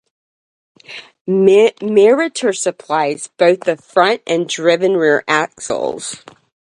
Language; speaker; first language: English; native; English